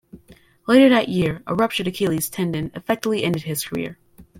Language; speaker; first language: English; native; English